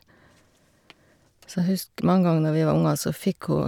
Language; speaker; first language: Norwegian; native; Norwegian